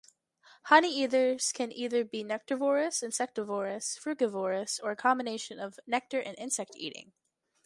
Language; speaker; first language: English; native; English